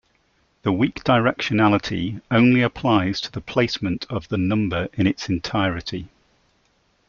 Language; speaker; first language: English; native; English